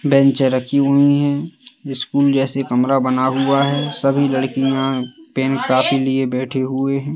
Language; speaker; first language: Hindi; native; Hindi